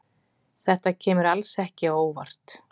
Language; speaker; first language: Icelandic; native; Icelandic